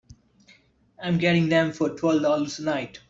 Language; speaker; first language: English; non-native, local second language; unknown